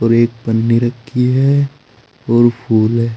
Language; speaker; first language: Hindi; native; Hindi